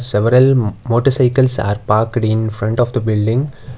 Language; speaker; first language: English; non-native, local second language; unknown